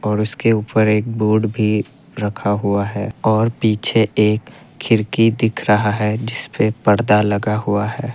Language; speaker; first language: Hindi; non-native, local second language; Assamese